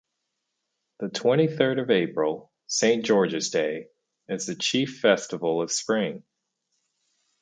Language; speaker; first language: English; native; English